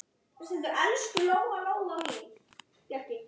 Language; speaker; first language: Icelandic; native; Icelandic